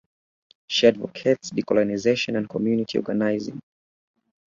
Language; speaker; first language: English; native; English